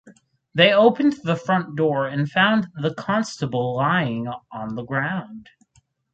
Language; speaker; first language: English; native; English